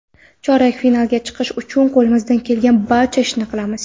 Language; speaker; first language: Uzbek; non-native, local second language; Kara-Kalpak